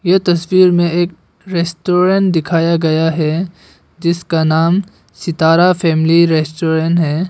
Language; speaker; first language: Hindi; non-native, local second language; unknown